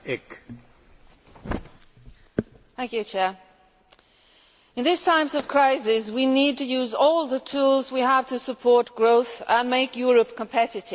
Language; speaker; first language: English; non-native, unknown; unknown